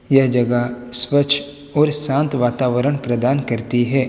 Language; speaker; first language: Hindi; non-native, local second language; Gujarati